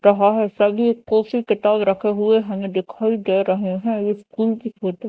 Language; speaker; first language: Hindi; native; Hindi